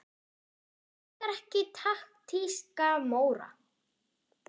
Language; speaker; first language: Icelandic; non-native, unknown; German